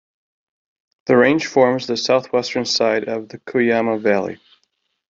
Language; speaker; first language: English; native; English